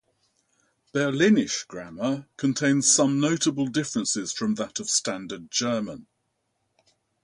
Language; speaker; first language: English; native; English